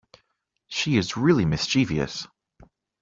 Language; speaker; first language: English; native; English